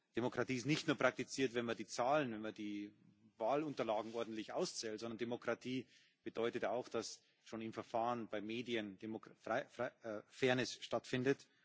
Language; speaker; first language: German; native; German